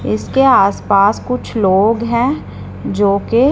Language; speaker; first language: Hindi; non-native, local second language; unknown